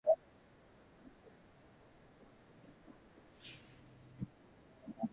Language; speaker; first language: English; non-native, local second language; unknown